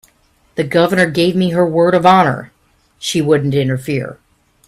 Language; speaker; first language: English; native; English